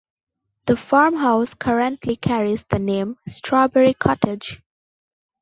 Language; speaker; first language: English; non-native, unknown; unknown